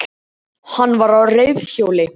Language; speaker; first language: Icelandic; native; Icelandic